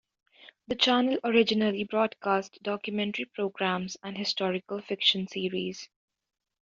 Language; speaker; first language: English; native; English